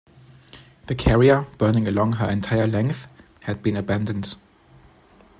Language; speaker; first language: English; non-native, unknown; German